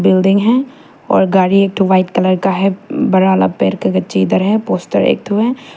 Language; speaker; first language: Hindi; non-native, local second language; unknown